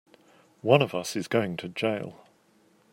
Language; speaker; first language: English; native; English